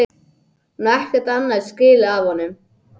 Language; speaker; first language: Icelandic; non-native, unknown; English